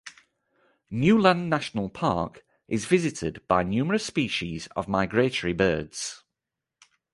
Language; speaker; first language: English; native; English